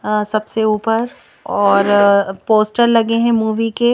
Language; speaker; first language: Hindi; native; Hindi